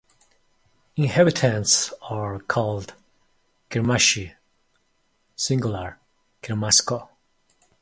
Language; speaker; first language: English; non-native, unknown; Mongolian